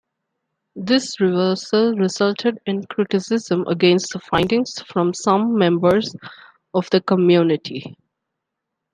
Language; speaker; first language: English; non-native, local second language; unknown